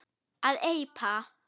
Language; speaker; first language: Icelandic; non-native, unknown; German